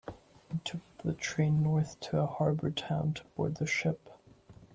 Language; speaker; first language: English; native; English